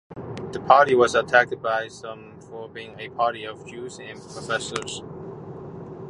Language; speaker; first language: English; non-native, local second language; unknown